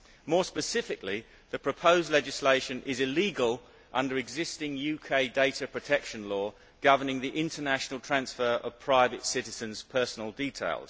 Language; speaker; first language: English; native; English